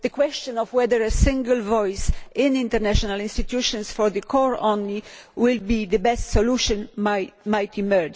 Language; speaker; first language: English; non-native, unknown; Polish